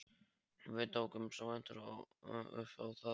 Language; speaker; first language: Icelandic; non-native, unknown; Polish